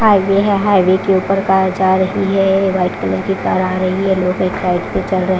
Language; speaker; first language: Hindi; non-native, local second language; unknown